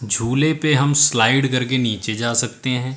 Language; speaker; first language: Hindi; native; Hindi